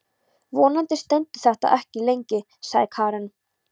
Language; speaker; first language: Icelandic; non-native, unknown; Polish